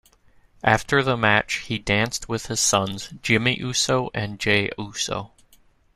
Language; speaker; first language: English; native; English